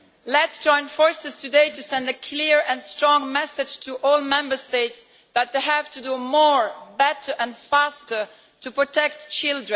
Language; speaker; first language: English; non-native, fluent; Italian